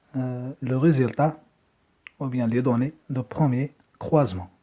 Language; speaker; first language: French; non-native, local second language; Arabic